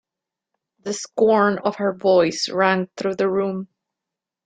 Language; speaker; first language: English; non-native, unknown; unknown